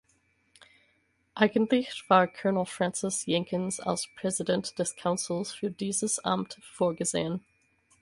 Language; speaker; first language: German; non-native, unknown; English